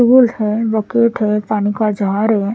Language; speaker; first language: Hindi; non-native, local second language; Punjabi